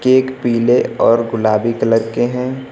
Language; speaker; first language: Hindi; native; Hindi